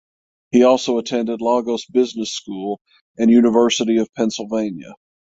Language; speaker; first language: English; native; English